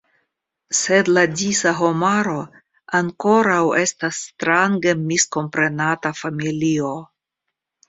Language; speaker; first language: Esperanto; non-native, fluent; Russian